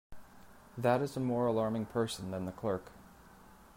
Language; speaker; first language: English; native; English